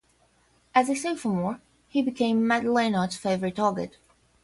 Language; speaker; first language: English; non-native, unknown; Portuguese